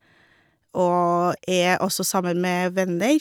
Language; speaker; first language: Norwegian; non-native, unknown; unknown